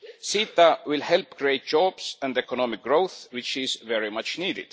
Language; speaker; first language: English; non-native, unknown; Estonian